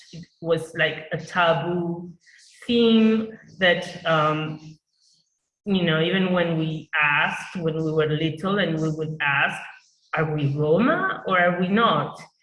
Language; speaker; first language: English; non-native, fluent; Spanish